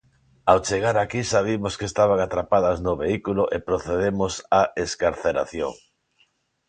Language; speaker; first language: Galician; non-native, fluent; Spanish